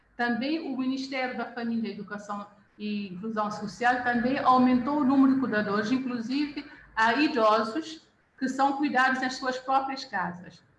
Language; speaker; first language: Portuguese; native; Portuguese